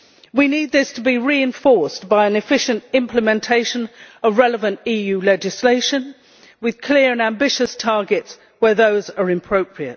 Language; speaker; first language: English; native; English